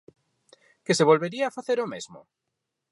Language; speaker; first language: Galician; non-native, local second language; Spanish